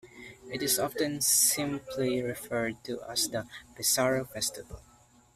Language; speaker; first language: English; non-native, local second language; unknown